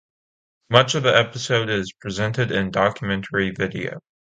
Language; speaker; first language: English; native; English